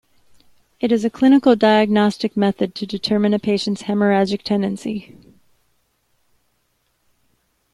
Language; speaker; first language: English; native; English